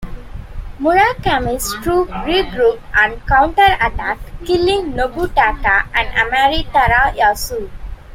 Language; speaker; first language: English; non-native, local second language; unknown